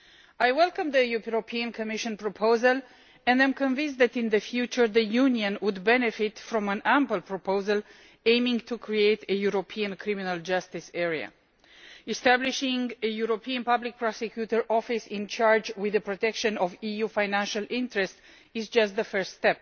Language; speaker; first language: English; non-native, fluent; Romanian